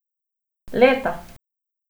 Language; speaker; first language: Slovenian; non-native, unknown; Macedonian